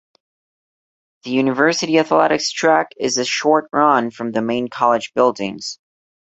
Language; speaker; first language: English; non-native, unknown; Portuguese